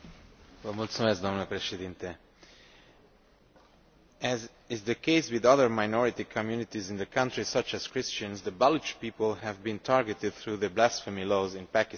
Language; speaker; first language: English; non-native, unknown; Romanian